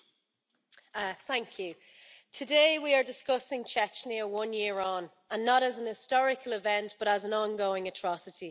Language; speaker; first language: English; native; English